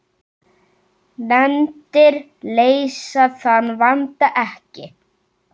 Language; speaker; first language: Icelandic; native; Icelandic